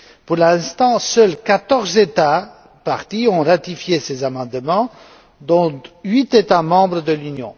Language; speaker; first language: French; non-native, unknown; Romanian